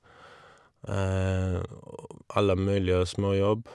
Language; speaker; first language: Norwegian; non-native, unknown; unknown